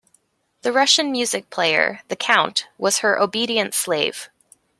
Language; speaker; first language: English; native; English